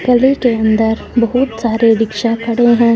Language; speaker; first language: Hindi; non-native, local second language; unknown